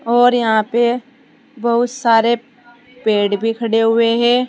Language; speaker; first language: Hindi; native; Hindi